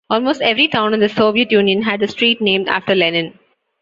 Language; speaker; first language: English; non-native, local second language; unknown